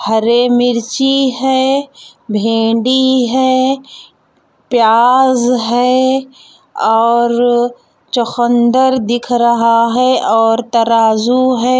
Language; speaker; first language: Hindi; non-native, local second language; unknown